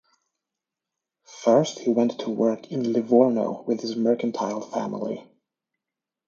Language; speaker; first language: English; native; English